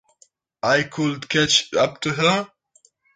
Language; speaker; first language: English; native; English